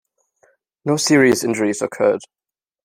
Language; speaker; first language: English; non-native, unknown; German